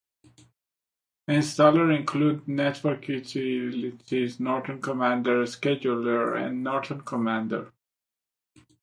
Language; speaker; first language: English; native; English